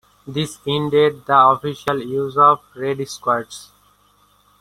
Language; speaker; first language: English; non-native, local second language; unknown